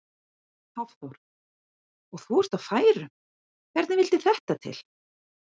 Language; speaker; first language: Icelandic; native; Icelandic